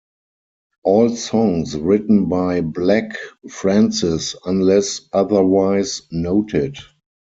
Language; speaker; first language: English; non-native, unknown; German